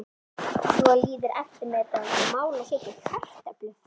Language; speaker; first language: Icelandic; native; Icelandic